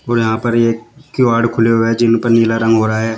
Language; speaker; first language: Hindi; native; Hindi